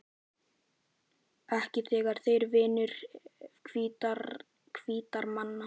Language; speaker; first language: Icelandic; native; Icelandic